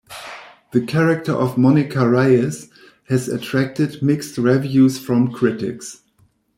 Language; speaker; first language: English; non-native, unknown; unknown